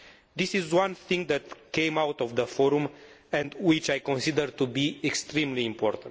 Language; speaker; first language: English; non-native, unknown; Romanian